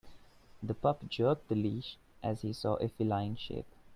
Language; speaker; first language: English; non-native, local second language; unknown